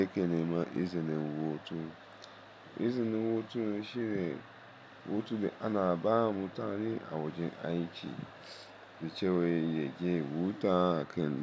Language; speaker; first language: Hausa; non-native, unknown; Yoruba